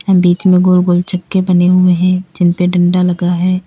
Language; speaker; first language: Hindi; native; Hindi